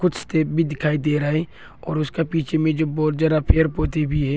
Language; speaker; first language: Hindi; non-native, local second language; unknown